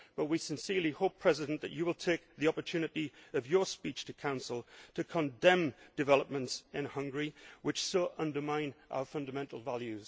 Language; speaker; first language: English; native; English